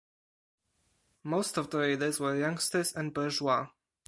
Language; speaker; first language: English; non-native, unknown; Polish